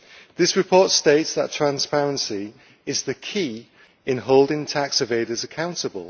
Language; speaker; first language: English; native; English